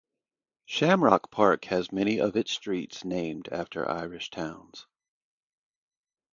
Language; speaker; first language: English; native; English